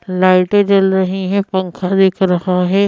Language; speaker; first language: Hindi; native; Hindi